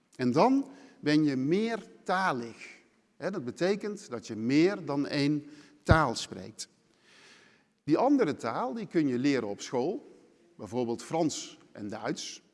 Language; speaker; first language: Dutch; native; Dutch